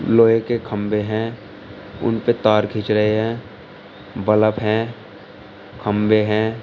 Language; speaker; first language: Hindi; native; Hindi